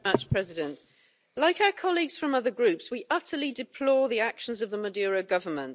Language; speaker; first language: English; native; English